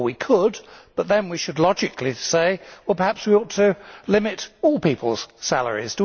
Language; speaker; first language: English; native; English